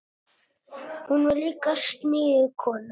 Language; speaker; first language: Icelandic; non-native, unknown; Italian